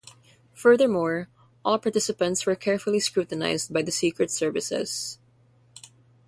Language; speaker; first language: English; non-native, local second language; Filipino